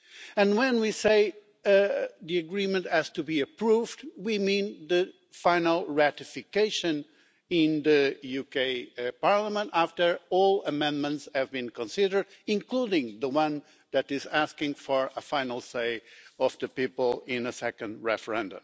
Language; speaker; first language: English; non-native, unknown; Portuguese